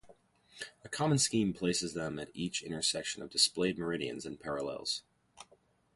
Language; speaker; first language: English; native; English